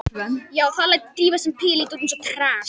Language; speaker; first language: Icelandic; non-native, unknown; Japanese